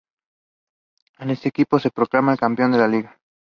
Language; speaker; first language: English; non-native, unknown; Spanish